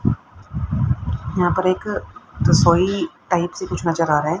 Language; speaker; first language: Hindi; native; Hindi